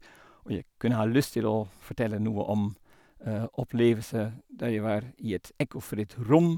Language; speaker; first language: Norwegian; non-native, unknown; Dutch